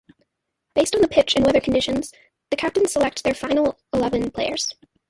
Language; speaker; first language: English; native; English